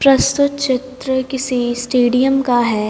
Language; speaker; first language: Hindi; native; Hindi